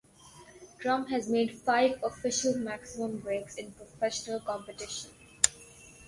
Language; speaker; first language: English; non-native, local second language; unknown